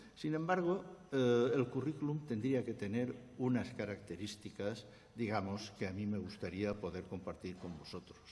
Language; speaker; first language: Spanish; non-native, local second language; Catalan